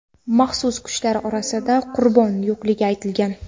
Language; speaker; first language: Uzbek; non-native, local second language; Kara-Kalpak